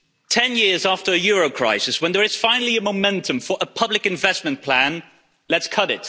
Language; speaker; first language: English; non-native, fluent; Dutch